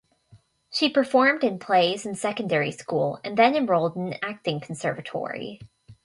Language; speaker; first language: English; native; English